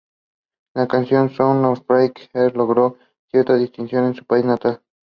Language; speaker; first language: English; non-native, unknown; Spanish